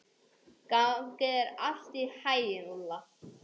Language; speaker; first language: Icelandic; non-native, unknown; English